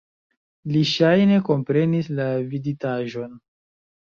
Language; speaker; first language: Esperanto; non-native, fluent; Chinese